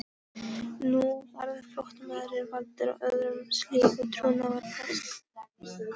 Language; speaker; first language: Icelandic; non-native, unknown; Polish